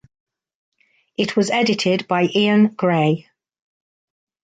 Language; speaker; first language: English; native; English